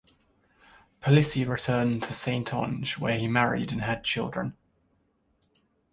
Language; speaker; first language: English; native; English